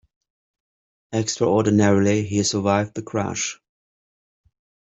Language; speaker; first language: English; native; English